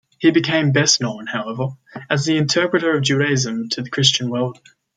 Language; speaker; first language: English; native; English